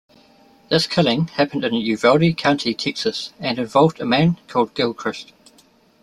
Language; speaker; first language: English; native; English